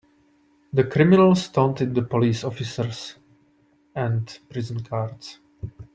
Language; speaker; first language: English; non-native, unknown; Czech